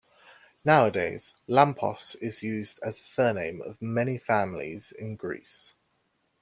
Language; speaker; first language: English; native; English